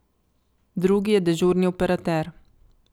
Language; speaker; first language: Slovenian; native; Slovenian